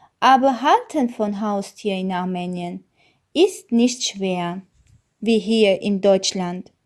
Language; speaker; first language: German; non-native, learner; Armenian